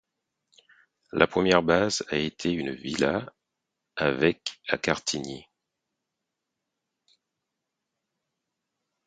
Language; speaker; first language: French; non-native, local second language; Haitian Creole